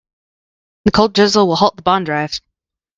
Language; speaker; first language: English; native; English